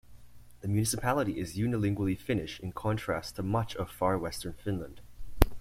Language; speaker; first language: English; native; English